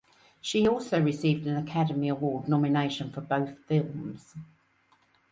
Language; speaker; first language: English; native; English